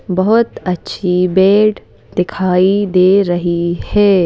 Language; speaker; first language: Hindi; native; Hindi